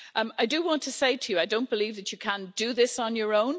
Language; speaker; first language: English; native; English